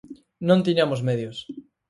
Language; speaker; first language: Galician; native; Galician